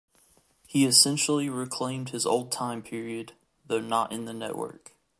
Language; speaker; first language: English; native; English